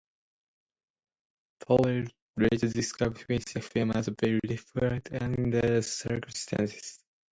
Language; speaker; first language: English; non-native, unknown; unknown